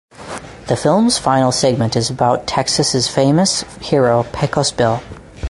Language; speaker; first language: English; native; English